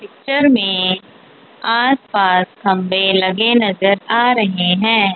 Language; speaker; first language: Hindi; non-native, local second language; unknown